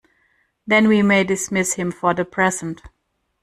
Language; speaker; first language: English; non-native, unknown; German